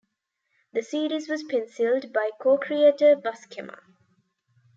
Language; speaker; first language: English; non-native, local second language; Tamil